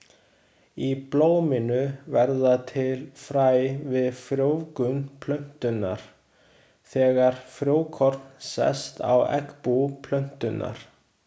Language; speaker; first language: Icelandic; non-native, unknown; Chinese